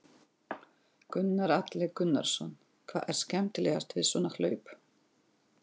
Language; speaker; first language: Icelandic; non-native, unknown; Russian